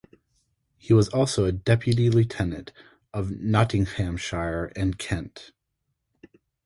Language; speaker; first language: English; native; English